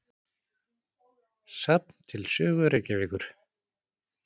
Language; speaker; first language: Icelandic; native; Icelandic